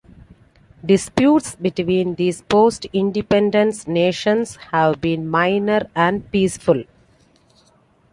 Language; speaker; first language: English; non-native, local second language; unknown